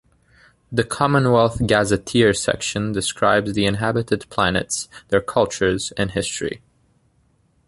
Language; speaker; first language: English; native; English